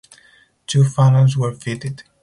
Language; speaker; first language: English; non-native, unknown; Spanish